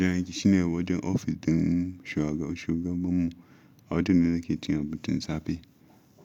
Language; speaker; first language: Hausa; non-native, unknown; Yoruba